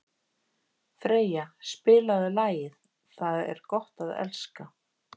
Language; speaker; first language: Icelandic; native; Icelandic